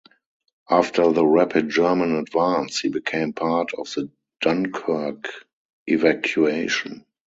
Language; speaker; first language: English; non-native, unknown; German